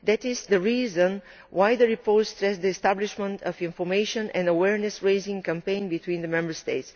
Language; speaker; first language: English; non-native, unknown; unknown